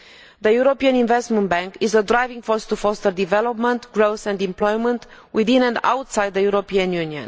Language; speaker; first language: English; non-native, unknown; Romanian